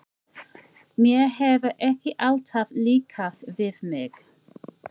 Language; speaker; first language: Icelandic; non-native, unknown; English